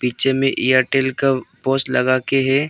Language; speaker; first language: Hindi; non-native, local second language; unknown